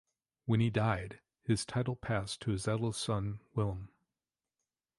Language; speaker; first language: English; native; English